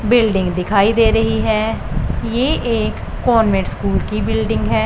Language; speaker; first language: Hindi; non-native, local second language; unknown